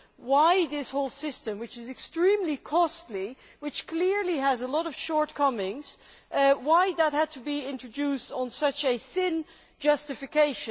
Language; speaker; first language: English; non-native, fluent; Dutch